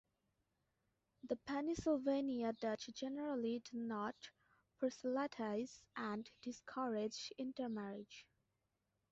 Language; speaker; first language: English; non-native, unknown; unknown